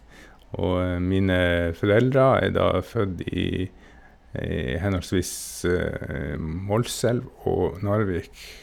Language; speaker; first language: Norwegian; native; Norwegian